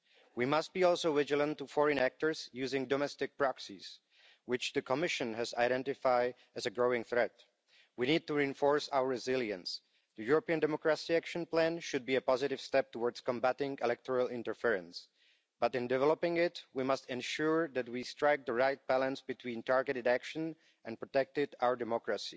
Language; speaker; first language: English; non-native, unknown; Czech